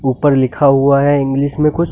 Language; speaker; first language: Hindi; native; Hindi